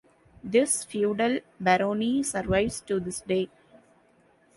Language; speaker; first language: English; non-native, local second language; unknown